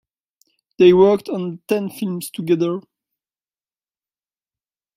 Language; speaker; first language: English; non-native, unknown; French